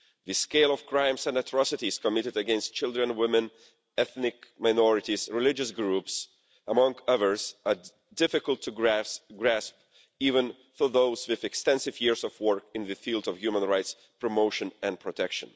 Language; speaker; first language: English; non-native, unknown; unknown